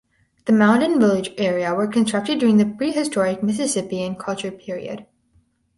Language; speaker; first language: English; native; English